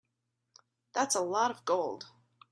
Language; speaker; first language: English; native; English